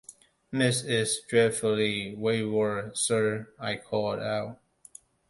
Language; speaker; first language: English; non-native, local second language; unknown